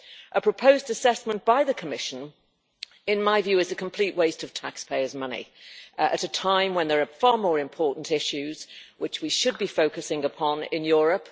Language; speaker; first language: English; native; English